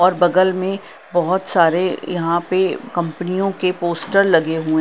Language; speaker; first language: Hindi; non-native, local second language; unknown